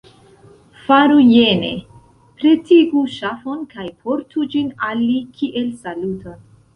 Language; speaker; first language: Esperanto; non-native, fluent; Central Kurdish